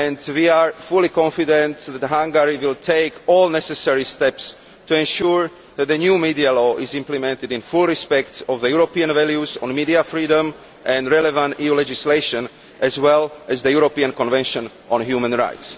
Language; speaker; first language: English; non-native, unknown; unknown